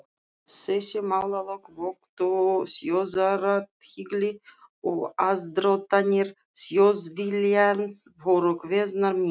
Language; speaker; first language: Icelandic; non-native, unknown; Russian